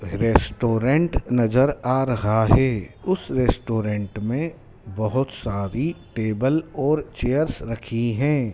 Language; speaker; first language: Hindi; native; Hindi